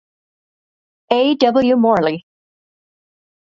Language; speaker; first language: English; native; English